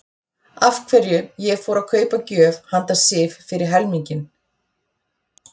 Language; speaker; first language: Icelandic; native; Icelandic